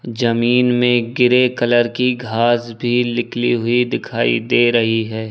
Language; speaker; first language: Hindi; native; Hindi